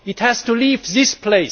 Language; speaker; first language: English; non-native, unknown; German